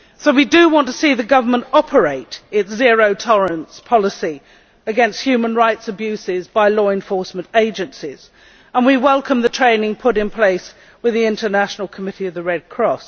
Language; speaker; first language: English; native; English